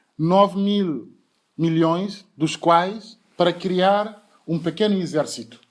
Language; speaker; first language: Portuguese; non-native, fluent; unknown